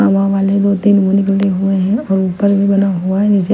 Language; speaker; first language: Hindi; non-native, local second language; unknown